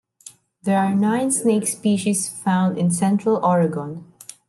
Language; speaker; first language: English; non-native, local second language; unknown